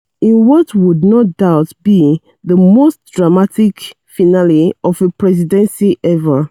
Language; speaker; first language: English; non-native, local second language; Yoruba